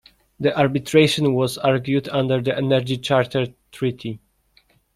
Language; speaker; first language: English; non-native, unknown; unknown